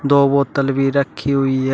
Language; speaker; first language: Hindi; native; Hindi